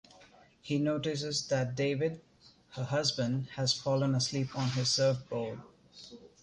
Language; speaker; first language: English; non-native, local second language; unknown